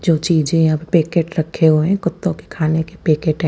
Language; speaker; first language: Hindi; non-native, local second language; Punjabi